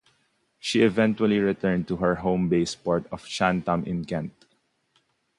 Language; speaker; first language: English; non-native, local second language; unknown